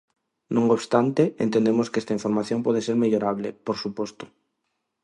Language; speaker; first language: Galician; non-native, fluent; Spanish